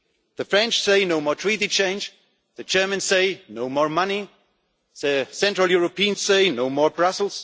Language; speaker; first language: English; non-native, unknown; German